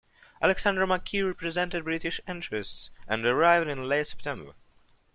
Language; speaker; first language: English; non-native, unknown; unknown